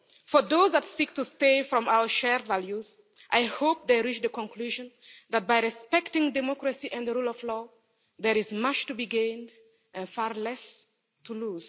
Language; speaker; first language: English; non-native, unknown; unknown